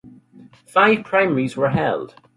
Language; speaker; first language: English; native; English